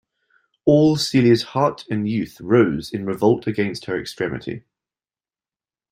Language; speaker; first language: English; native; English